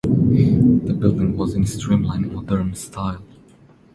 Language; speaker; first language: English; non-native, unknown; Croatian